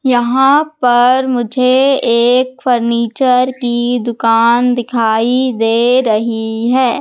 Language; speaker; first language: Hindi; native; Hindi